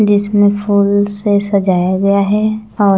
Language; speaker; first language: Hindi; non-native, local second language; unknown